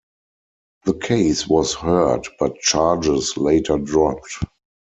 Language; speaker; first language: English; non-native, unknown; German